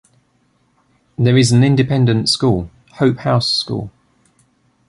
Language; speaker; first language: English; native; English